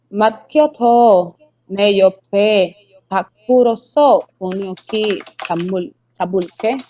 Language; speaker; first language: Korean; non-native, learner; Spanish